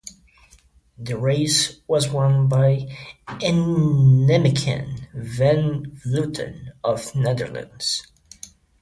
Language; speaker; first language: English; non-native, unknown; Portuguese